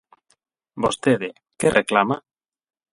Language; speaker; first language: Galician; non-native, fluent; Spanish